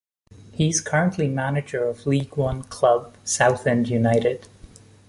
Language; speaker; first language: English; non-native, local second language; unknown